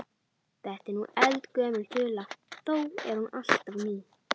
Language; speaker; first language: Icelandic; native; Icelandic